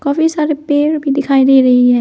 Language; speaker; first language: Hindi; non-native, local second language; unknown